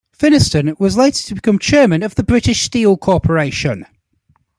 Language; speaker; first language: English; native; English